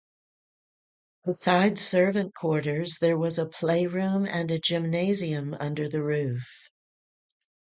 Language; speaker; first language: English; native; English